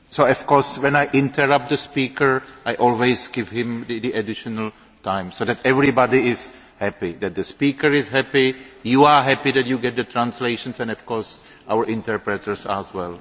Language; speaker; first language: English; non-native, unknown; Greek